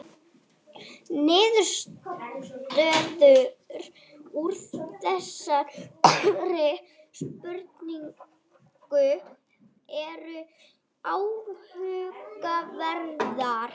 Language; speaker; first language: Icelandic; native; Icelandic